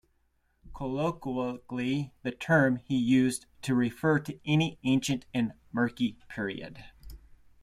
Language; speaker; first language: English; native; English